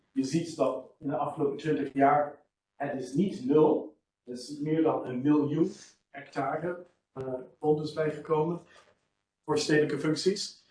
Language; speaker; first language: Dutch; non-native, fluent; English